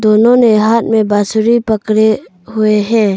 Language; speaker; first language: Hindi; early bilingual, other home language; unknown